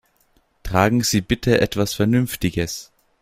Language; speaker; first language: German; native; German